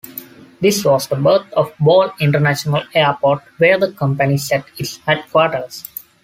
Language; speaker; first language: English; non-native, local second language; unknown